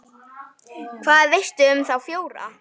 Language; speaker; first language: Icelandic; native; Icelandic